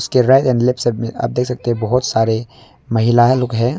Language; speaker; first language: Hindi; early bilingual, other home language; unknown